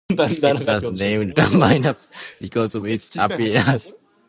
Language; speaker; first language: English; non-native, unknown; Japanese